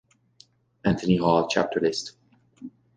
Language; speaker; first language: English; native; English